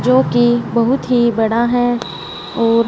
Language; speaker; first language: Hindi; non-native, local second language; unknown